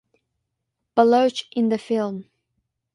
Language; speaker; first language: English; non-native, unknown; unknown